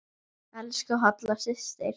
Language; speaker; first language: Icelandic; native; Icelandic